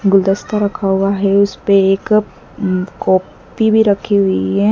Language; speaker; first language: Hindi; native; Hindi